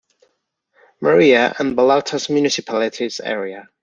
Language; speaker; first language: English; non-native, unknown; Spanish